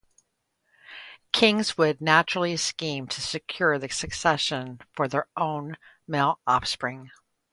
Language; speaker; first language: English; native; English